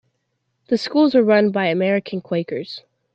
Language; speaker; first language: English; native; English